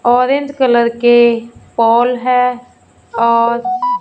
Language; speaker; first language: Hindi; non-native, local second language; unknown